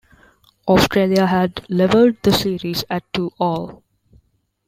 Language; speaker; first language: English; non-native, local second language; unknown